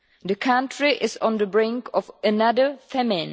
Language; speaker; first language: English; non-native, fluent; Czech